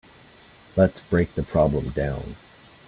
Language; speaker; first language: English; native; English